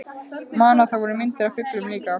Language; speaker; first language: Icelandic; native; Icelandic